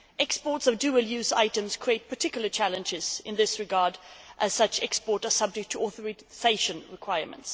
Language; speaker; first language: English; non-native, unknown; Swedish